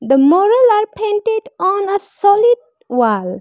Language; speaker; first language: English; non-native, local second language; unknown